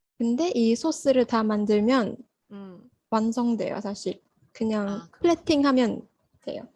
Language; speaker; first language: Korean; non-native, learner; Malay